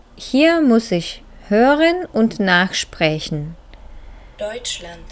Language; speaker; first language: German; non-native, fluent; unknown